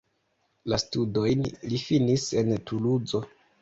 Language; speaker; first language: Esperanto; non-native, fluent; Kinyarwanda